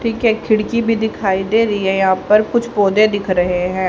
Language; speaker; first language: Hindi; native; Hindi